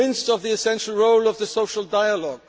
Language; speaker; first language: English; non-native, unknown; German